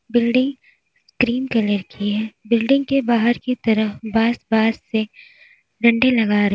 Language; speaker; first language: Hindi; native; Hindi